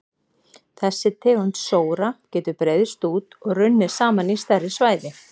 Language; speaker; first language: Icelandic; native; Icelandic